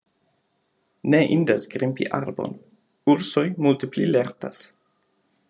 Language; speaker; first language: Esperanto; non-native, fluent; German